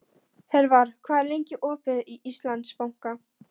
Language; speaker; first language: Icelandic; non-native, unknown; Polish